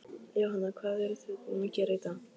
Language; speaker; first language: Icelandic; native; Icelandic